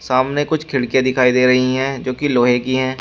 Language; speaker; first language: Hindi; native; Hindi